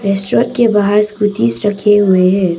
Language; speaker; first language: Hindi; non-native, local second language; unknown